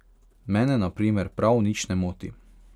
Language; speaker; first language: Slovenian; non-native, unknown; Hungarian